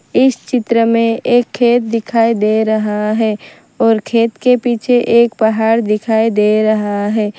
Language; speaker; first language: Hindi; non-native, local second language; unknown